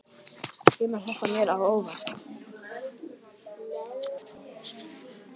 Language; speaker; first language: Icelandic; native; Icelandic